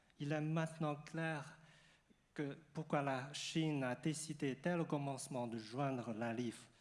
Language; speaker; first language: French; non-native, fluent; Chinese